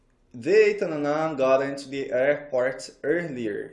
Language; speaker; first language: English; non-native, fluent; Portuguese